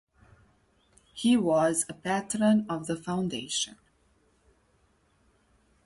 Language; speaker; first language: English; native; English